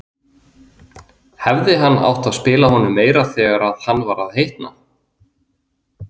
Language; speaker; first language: Icelandic; native; Icelandic